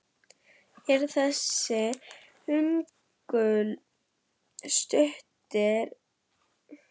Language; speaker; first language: Icelandic; non-native, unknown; German